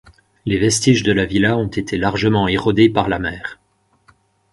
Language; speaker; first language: French; native; French